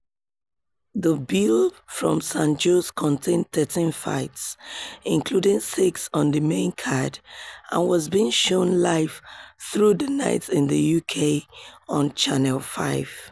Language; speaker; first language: English; non-native, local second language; Yoruba